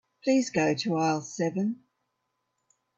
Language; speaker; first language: English; native; English